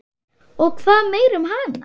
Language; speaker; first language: Icelandic; non-native, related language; Swedish